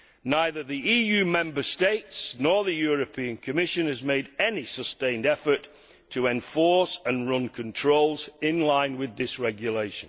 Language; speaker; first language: English; native; English